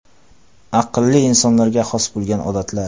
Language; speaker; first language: Uzbek; non-native, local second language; Kara-Kalpak